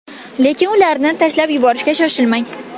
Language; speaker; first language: Uzbek; non-native, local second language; Kazakh